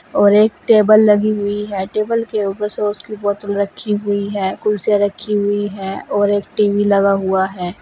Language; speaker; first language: Hindi; native; Hindi